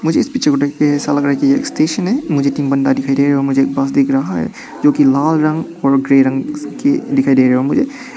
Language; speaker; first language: Hindi; non-native, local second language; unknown